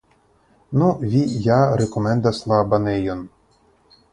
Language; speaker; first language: Esperanto; non-native, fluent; Russian